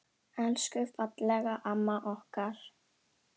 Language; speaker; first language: Icelandic; non-native, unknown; Indonesian